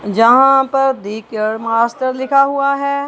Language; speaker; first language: Hindi; non-native, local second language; Punjabi